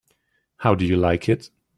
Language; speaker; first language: English; native; English